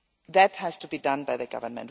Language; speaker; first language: English; non-native, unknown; German